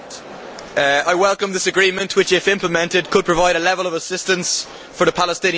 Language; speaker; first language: English; native; English